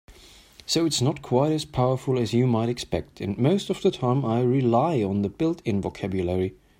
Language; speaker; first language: English; non-native, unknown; German